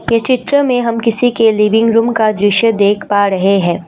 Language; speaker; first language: Hindi; non-native, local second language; Assamese